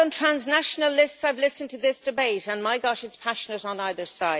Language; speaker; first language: English; native; English